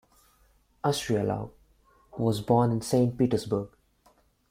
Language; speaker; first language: English; non-native, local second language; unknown